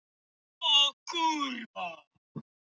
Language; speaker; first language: Icelandic; non-native, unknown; Polish